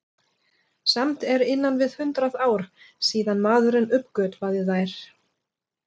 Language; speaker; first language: Icelandic; non-native, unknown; German